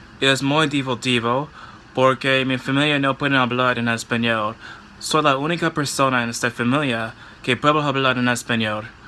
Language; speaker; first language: Spanish; non-native, learner; English